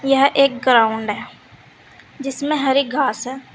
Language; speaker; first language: Hindi; native; Hindi